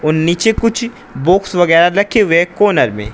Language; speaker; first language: Hindi; native; Hindi